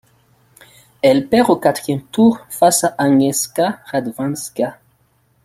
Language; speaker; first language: French; non-native, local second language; Malagasy